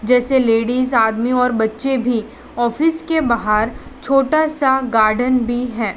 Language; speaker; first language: Hindi; non-native, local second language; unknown